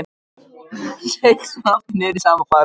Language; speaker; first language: Icelandic; non-native, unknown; Macedonian